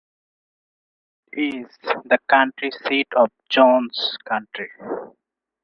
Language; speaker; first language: English; non-native, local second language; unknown